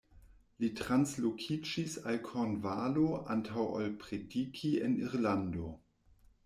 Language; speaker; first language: Esperanto; non-native, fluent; German